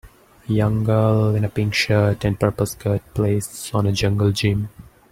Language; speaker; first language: English; non-native, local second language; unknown